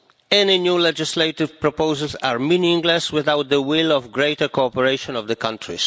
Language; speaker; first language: English; non-native, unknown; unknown